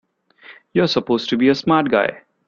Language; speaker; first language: English; non-native, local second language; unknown